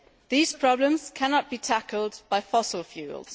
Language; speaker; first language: English; non-native, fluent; German